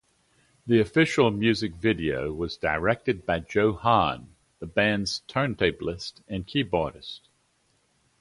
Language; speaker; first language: English; native; English